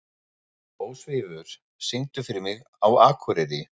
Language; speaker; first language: Icelandic; non-native, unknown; German